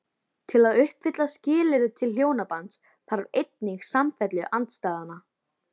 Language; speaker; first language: Icelandic; native; Icelandic